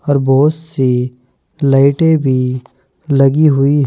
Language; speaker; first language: Hindi; native; Hindi